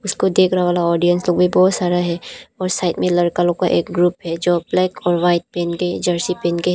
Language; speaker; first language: Hindi; non-native, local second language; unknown